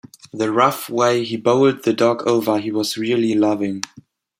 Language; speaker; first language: English; non-native, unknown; German